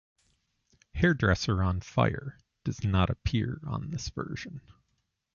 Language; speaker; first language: English; native; English